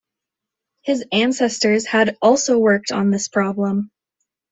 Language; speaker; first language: English; native; English